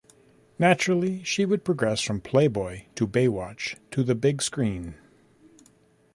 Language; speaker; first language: English; native; English